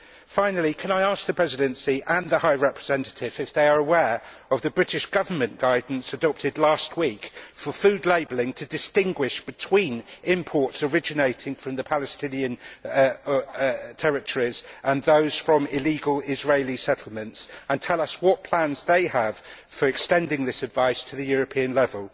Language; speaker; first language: English; native; English